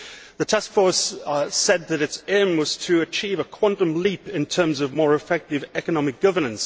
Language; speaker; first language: English; native; English